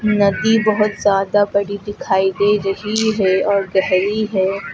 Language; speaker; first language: Hindi; native; Hindi